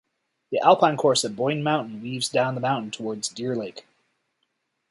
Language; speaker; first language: English; native; English